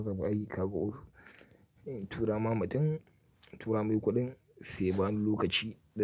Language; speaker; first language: Hausa; native; Hausa